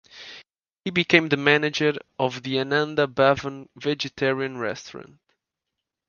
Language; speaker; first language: English; non-native, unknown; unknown